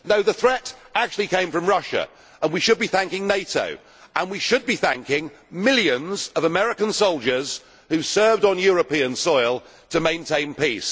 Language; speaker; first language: English; native; English